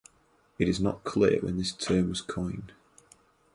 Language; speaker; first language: English; native; English